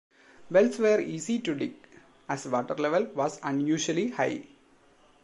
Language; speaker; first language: English; non-native, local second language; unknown